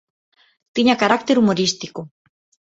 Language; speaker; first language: Galician; non-native, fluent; Spanish